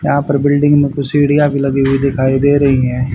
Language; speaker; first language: Hindi; native; Hindi